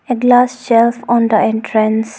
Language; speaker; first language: English; non-native, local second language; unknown